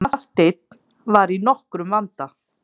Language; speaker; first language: Icelandic; native; Icelandic